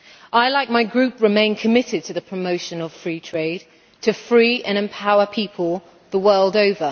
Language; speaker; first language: English; native; English